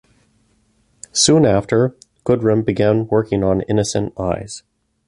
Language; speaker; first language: English; native; English